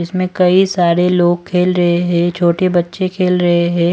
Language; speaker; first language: Hindi; non-native, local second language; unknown